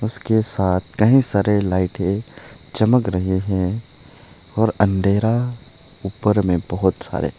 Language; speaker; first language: Hindi; non-native, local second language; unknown